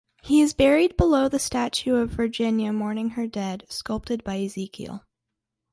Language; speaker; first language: English; native; English